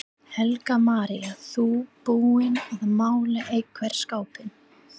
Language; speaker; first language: Icelandic; non-native, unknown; English